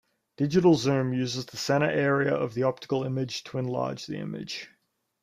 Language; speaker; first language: English; native; English